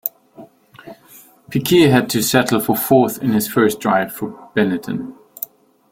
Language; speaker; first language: English; non-native, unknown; German